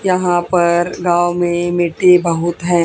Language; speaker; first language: Hindi; native; Hindi